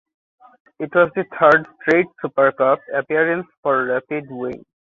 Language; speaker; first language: English; non-native, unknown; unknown